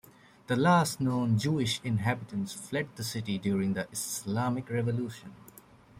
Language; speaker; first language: English; native; English